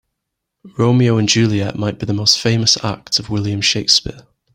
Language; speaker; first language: English; native; English